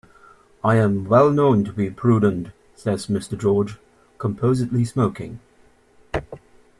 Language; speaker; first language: English; native; English